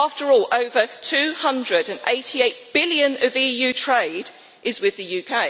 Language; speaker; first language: English; native; English